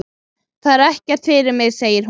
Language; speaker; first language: Icelandic; native; Icelandic